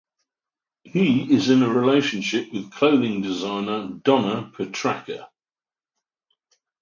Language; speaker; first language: English; native; English